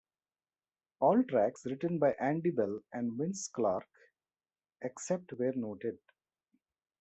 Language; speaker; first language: English; non-native, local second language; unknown